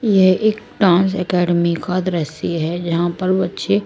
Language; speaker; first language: Hindi; non-native, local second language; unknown